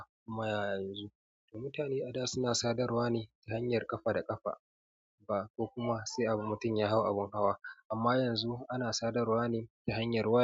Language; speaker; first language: Hausa; native; Hausa